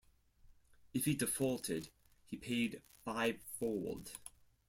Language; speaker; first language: English; non-native, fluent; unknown